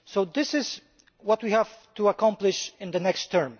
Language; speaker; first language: English; non-native, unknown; Polish